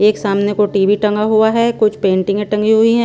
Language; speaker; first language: Hindi; non-native, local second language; Punjabi